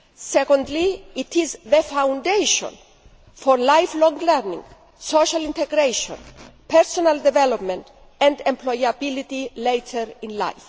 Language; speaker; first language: English; non-native, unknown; Greek